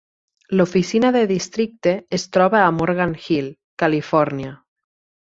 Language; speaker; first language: Catalan; native; Catalan